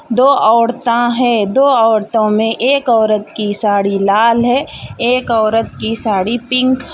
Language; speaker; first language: Hindi; non-native, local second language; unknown